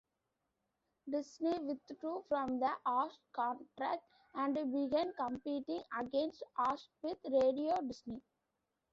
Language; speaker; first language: English; non-native, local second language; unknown